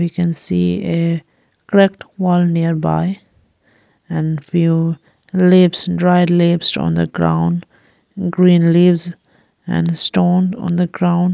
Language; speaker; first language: English; non-native, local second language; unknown